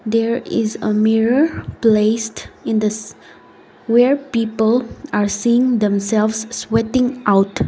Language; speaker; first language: English; non-native, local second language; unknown